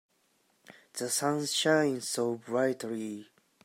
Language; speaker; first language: English; native; English